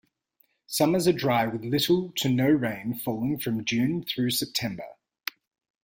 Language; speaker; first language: English; native; English